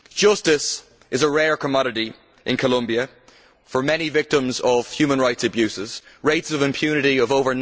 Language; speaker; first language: English; native; English